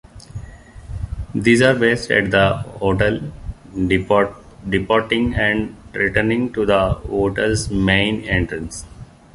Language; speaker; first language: English; non-native, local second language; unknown